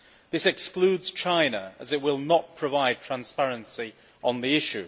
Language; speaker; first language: English; native; English